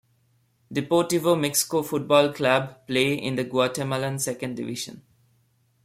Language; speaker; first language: English; non-native, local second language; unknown